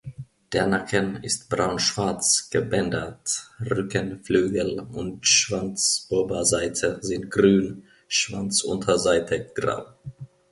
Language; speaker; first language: German; non-native, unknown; Finnish